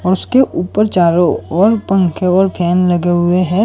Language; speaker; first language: Hindi; non-native, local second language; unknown